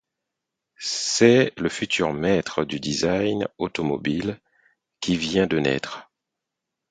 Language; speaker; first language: French; non-native, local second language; Haitian Creole